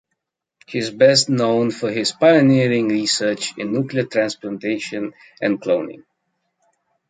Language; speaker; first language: English; native; English